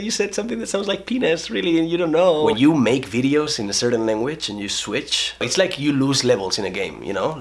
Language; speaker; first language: English; non-native, fluent; Spanish